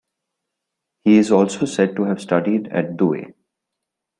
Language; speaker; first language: English; non-native, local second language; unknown